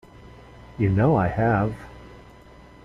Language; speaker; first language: English; native; English